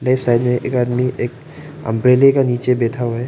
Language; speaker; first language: Hindi; non-native, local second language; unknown